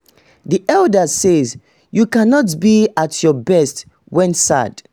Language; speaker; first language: English; non-native, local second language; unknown